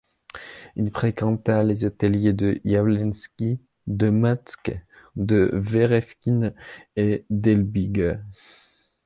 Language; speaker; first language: French; non-native, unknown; Belarusian